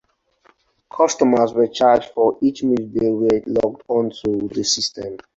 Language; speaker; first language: English; non-native, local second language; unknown